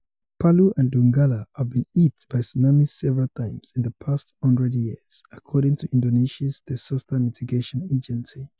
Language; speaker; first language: English; non-native, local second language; Yoruba